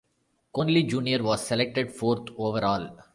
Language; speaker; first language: English; non-native, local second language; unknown